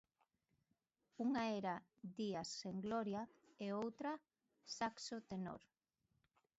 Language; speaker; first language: Galician; native; Galician